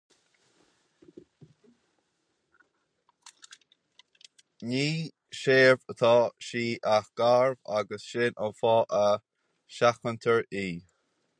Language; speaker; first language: Irish; non-native, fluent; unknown